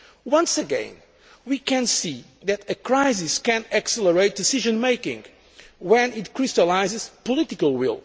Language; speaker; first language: English; non-native, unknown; Portuguese